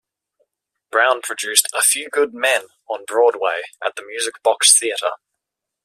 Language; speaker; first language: English; native; English